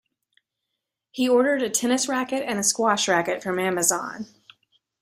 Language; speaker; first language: English; native; English